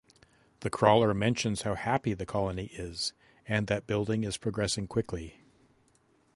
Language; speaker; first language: English; native; English